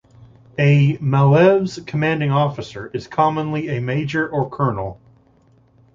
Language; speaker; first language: English; native; English